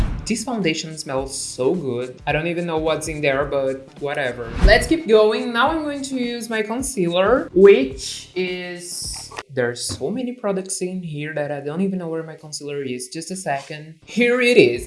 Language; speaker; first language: English; non-native, fluent; Portuguese